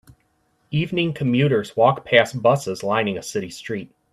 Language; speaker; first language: English; native; English